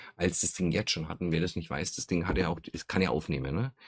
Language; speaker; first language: German; native; German